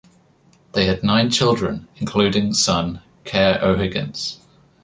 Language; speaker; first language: English; native; English